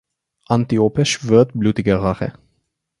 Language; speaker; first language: German; non-native, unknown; Slovenian